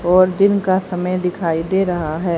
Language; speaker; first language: Hindi; native; Hindi